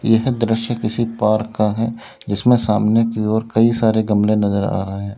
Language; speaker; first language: Hindi; native; Hindi